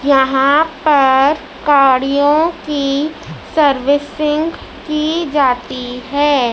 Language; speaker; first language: Hindi; native; Hindi